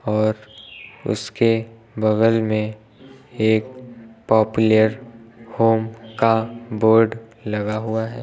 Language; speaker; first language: Hindi; native; Hindi